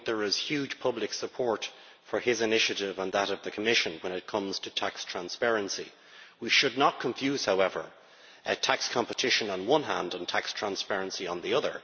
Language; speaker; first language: English; native; English